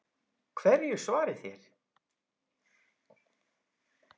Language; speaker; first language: Icelandic; native; Icelandic